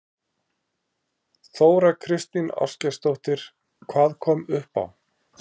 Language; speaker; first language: Icelandic; native; Icelandic